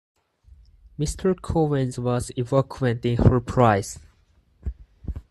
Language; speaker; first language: English; non-native, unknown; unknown